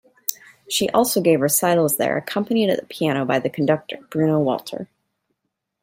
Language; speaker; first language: English; native; English